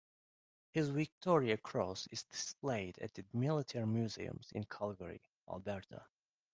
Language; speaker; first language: English; non-native, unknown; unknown